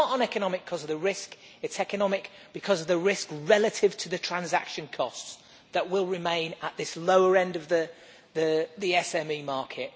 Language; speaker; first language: English; native; English